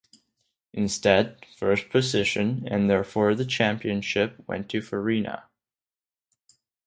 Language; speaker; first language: English; non-native, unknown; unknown